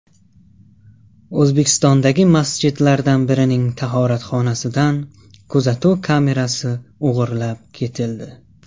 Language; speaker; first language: Uzbek; non-native, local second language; Tajik